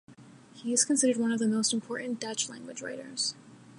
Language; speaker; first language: English; native; English